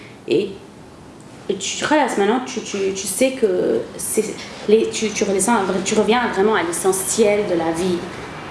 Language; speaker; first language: French; non-native, local second language; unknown